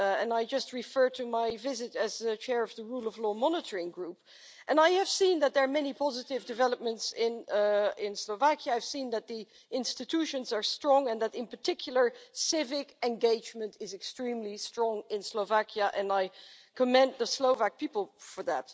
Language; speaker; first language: English; non-native, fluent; Dutch